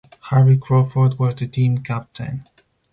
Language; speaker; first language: English; non-native, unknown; Spanish